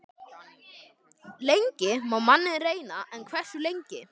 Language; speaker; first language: Icelandic; native; Icelandic